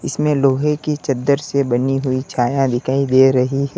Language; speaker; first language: Hindi; native; Hindi